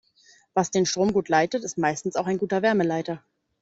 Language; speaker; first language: German; native; German